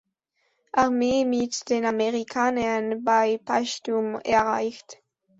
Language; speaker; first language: German; non-native, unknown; Spanish